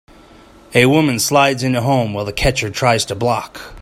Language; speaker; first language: English; native; English